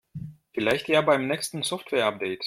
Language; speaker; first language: German; non-native, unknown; Russian